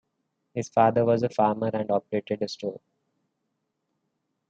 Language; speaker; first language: English; non-native, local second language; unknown